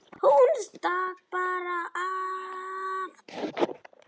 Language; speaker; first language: Icelandic; native; Icelandic